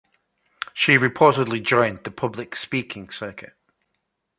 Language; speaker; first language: English; native; English